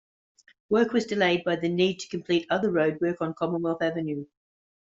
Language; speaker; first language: English; native; English